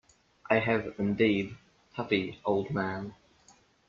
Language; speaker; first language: English; native; English